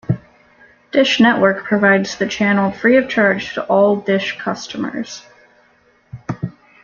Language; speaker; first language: English; native; English